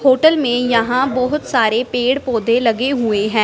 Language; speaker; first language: Hindi; non-native, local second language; Punjabi